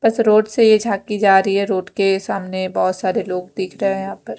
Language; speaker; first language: Hindi; non-native, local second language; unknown